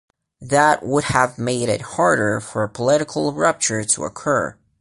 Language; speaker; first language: English; non-native, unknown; Portuguese